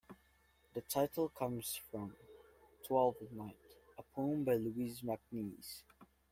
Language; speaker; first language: English; non-native, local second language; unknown